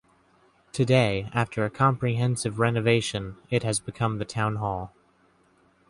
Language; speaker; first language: English; native; English